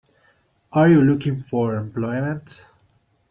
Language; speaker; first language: English; non-native, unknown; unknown